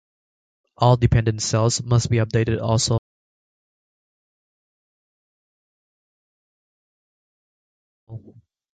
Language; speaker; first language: English; native; English